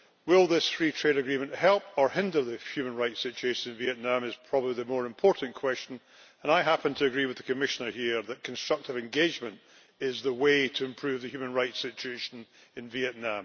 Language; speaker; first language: English; native; English